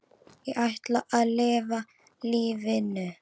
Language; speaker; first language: Icelandic; native; Icelandic